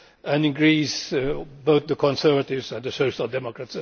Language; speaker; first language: English; non-native, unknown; Finnish